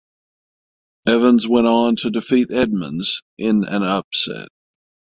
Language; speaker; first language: English; native; English